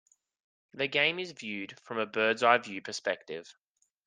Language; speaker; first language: English; native; English